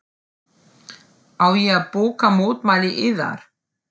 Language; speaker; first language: Icelandic; non-native, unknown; German